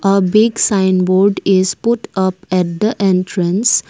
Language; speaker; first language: English; non-native, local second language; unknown